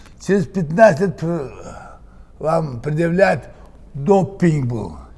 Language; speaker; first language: Russian; non-native, local second language; Uzbek